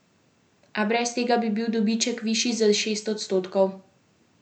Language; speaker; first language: Slovenian; native; Slovenian